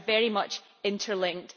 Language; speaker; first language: English; native; English